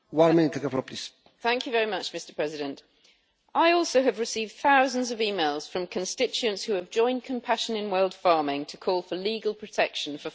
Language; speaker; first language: English; native; English